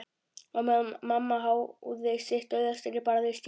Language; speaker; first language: Icelandic; native; Icelandic